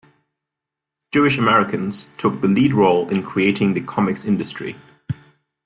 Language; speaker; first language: English; native; English